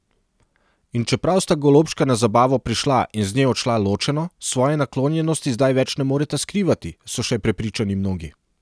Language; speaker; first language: Slovenian; non-native, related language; Serbian